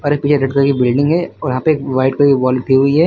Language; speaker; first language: Hindi; native; Hindi